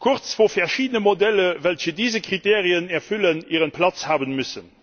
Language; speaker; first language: German; non-native, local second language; Luxembourgish